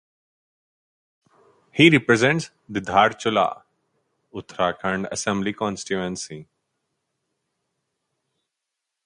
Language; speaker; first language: English; non-native, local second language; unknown